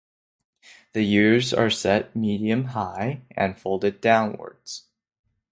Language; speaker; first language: English; non-native, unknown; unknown